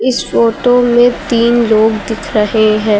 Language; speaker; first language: Hindi; native; Hindi